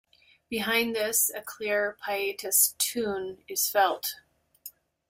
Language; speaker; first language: English; native; English